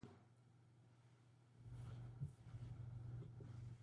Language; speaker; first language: English; native; English